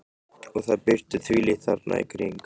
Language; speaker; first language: Icelandic; native; Icelandic